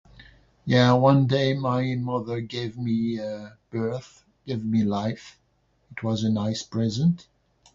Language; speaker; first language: English; non-native, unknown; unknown